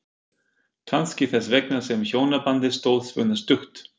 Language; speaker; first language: Icelandic; non-native, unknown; German